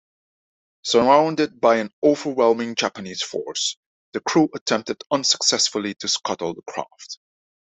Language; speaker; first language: English; non-native, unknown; Dutch